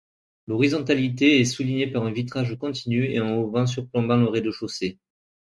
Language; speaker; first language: French; native; French